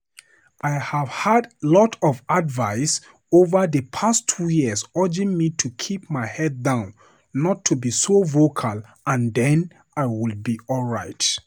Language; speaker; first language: English; non-native, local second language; Hausa